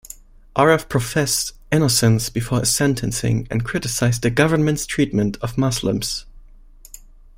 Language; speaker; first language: English; non-native, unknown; German